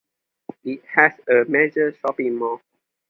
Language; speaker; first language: English; non-native, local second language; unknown